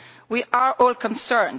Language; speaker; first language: English; non-native, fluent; Italian